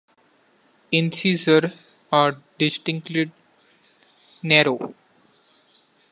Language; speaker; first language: English; non-native, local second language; Marathi